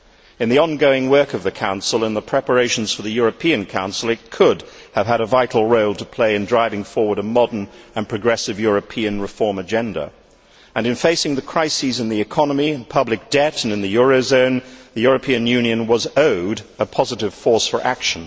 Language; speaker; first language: English; native; English